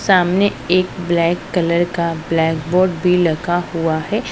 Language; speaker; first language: Hindi; non-native, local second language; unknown